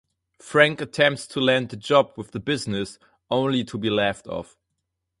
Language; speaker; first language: English; non-native, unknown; German